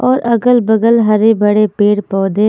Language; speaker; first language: Hindi; native; Hindi